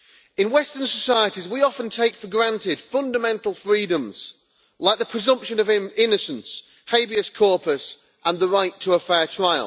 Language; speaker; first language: English; native; English